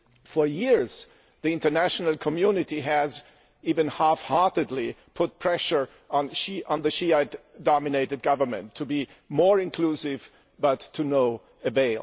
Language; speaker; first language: English; non-native, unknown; German